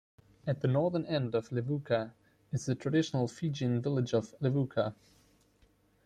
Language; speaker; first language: English; non-native, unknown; German